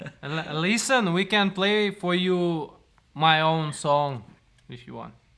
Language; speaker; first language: English; non-native, fluent; Russian